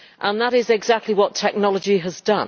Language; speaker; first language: English; native; English